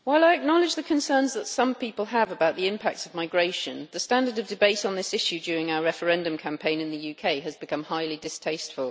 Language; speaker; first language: English; native; English